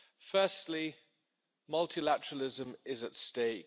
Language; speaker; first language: English; non-native, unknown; German